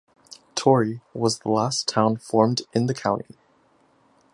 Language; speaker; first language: English; native; English